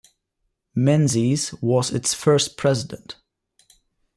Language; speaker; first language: English; non-native, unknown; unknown